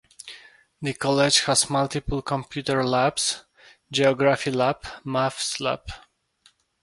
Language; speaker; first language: English; non-native, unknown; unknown